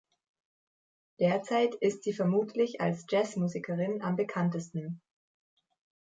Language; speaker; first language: German; native; German